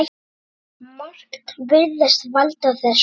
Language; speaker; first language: Icelandic; native; Icelandic